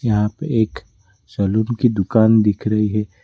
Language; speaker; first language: Hindi; non-native, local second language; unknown